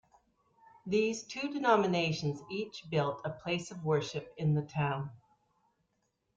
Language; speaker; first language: English; native; English